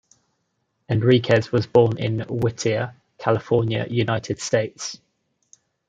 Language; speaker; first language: English; native; English